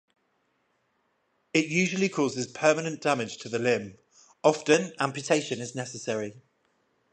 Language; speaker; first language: English; native; English